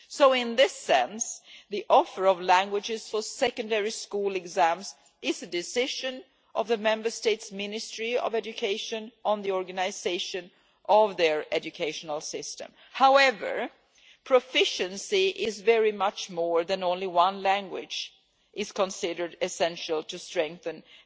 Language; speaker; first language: English; non-native, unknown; Swedish